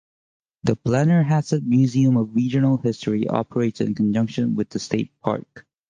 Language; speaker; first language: English; native; English